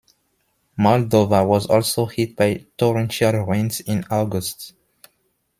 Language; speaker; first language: English; non-native, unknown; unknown